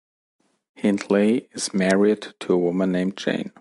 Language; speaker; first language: English; non-native, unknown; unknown